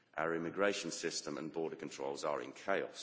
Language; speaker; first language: English; native; English